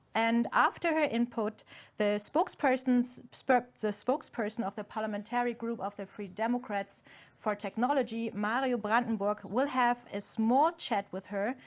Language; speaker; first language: English; non-native, fluent; German